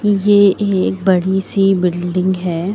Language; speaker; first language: Hindi; native; Hindi